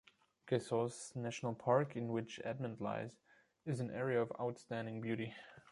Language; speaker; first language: English; non-native, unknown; German